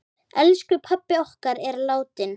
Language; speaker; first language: Icelandic; native; Icelandic